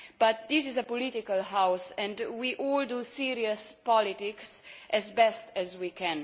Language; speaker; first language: English; non-native, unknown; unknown